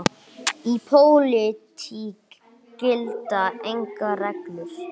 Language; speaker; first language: Icelandic; non-native, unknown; English